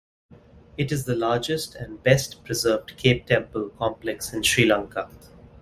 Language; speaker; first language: English; non-native, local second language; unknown